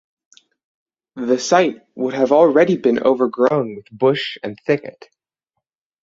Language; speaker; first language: English; native; English